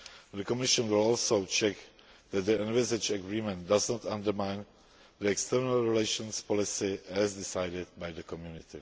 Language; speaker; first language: English; non-native, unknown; Czech